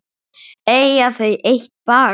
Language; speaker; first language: Icelandic; non-native, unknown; English